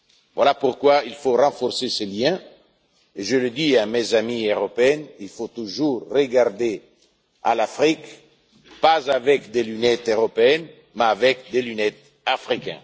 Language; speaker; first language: French; non-native, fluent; Italian